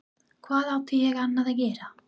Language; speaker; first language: Icelandic; non-native, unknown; English